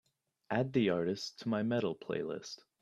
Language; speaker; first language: English; native; English